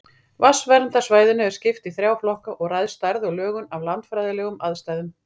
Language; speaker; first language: Icelandic; native; Icelandic